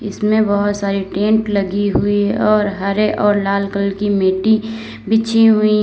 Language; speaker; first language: Hindi; native; Hindi